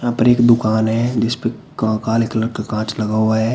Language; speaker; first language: Hindi; native; Hindi